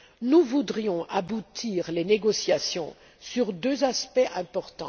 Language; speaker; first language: French; non-native, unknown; German